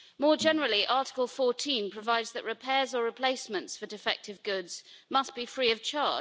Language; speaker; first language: English; native; English